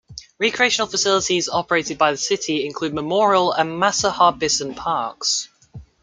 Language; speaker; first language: English; native; English